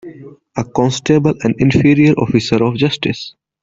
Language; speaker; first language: English; non-native, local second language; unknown